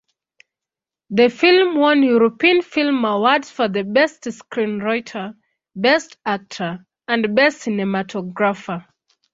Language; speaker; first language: English; non-native, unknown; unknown